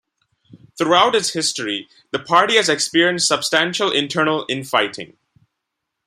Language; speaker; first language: English; non-native, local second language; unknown